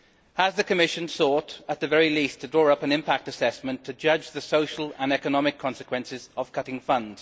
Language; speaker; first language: English; native; English